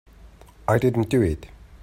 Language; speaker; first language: English; native; English